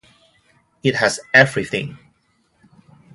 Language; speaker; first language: English; non-native, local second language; Cantonese